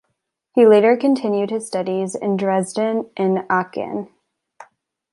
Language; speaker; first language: English; native; English